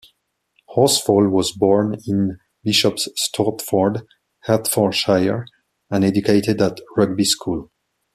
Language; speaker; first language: English; non-native, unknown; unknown